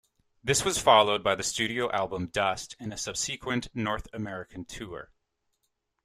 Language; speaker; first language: English; native; English